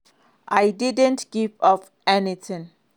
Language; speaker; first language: English; non-native, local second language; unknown